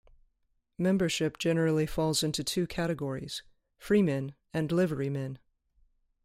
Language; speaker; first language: English; native; English